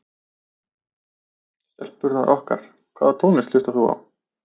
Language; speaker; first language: Icelandic; native; Icelandic